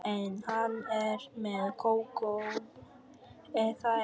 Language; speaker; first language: Icelandic; non-native, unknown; Vietnamese